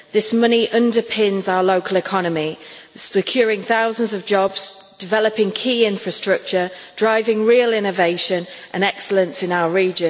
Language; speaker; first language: English; native; English